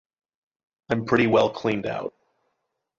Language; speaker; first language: English; native; English